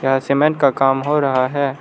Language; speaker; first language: Hindi; non-native, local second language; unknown